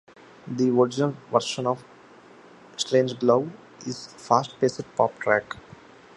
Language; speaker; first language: English; non-native, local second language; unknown